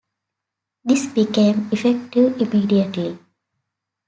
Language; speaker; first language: English; native; English